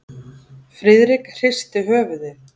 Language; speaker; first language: Icelandic; native; Icelandic